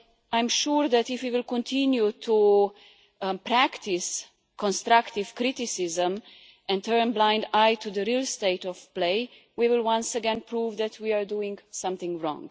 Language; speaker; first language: English; non-native, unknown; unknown